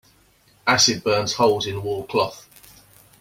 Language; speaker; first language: English; native; English